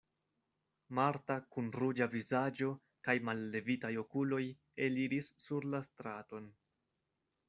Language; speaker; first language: Esperanto; non-native, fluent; Spanish